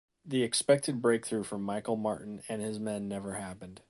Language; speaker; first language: English; native; English